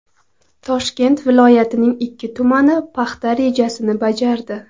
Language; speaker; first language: Uzbek; non-native, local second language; Kara-Kalpak